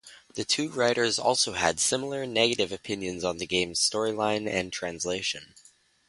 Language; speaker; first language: English; native; English